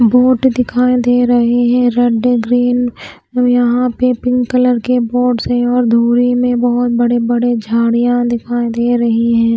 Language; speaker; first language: Hindi; native; Hindi